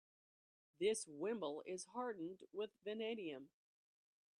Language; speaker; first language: English; native; English